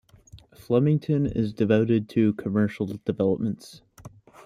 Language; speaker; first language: English; native; English